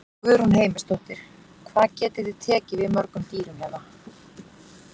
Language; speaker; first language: Icelandic; native; Icelandic